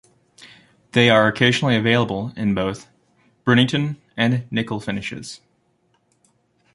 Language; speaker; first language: English; native; English